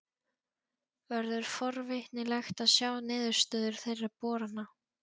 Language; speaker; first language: Icelandic; non-native, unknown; Polish